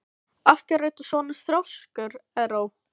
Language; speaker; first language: Icelandic; non-native, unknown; Filipino